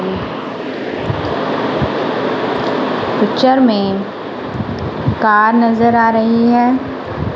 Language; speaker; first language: Hindi; non-native, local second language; Punjabi